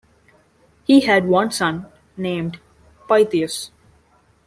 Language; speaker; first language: English; non-native, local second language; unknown